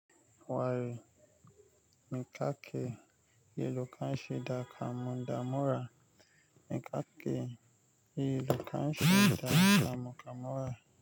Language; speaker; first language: Hausa; native; Hausa